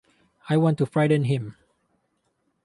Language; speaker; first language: English; non-native, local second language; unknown